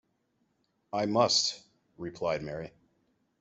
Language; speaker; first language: English; native; English